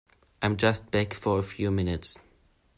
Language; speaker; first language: English; non-native, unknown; German